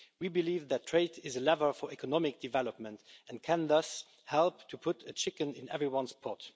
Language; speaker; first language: English; non-native, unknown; Luxembourgish